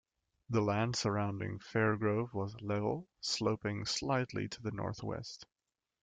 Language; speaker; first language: English; native; English